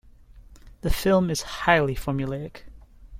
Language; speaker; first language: English; native; English